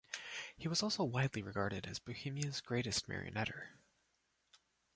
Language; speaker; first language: English; native; English